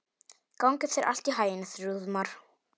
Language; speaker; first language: Icelandic; non-native, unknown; Polish